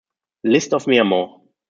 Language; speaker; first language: English; non-native, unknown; German